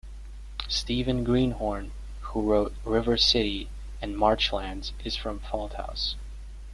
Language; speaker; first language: English; native; English